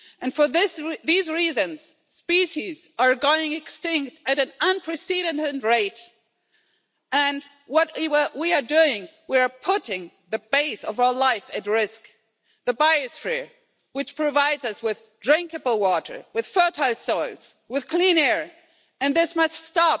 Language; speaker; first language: English; non-native, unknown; German